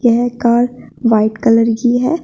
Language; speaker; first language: Hindi; native; Hindi